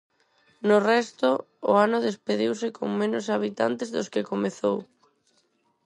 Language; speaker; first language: Galician; non-native, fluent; Spanish